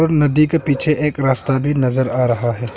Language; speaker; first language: Hindi; non-native, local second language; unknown